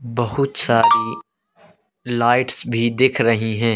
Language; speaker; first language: Hindi; native; Hindi